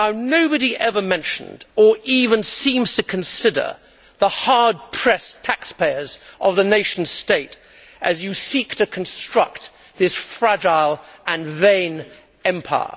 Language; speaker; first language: English; native; English